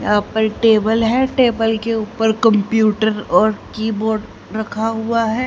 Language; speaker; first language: Hindi; native; Hindi